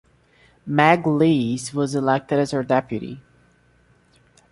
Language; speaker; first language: English; non-native, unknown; Portuguese